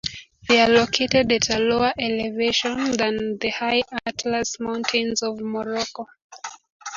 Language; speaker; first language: English; native; English